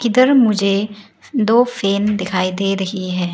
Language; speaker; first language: Hindi; non-native, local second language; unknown